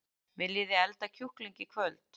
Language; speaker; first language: Icelandic; native; Icelandic